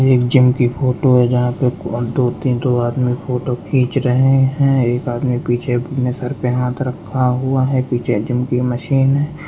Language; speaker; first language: Hindi; native; Hindi